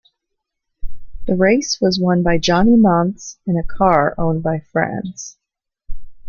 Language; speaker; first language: English; native; English